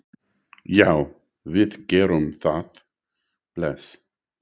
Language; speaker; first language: Icelandic; non-native, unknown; English